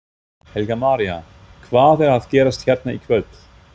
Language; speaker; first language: Icelandic; non-native, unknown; German